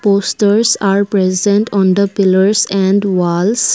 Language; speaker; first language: English; non-native, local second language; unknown